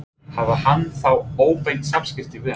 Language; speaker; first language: Icelandic; non-native, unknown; English